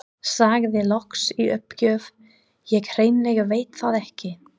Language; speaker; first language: Icelandic; non-native, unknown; English